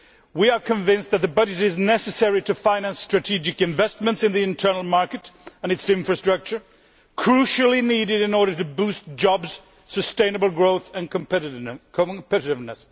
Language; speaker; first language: English; non-native, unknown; Swedish